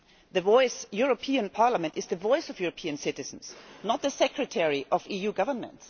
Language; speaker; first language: English; non-native, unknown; German